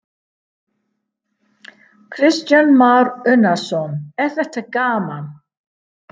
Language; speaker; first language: Icelandic; non-native, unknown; English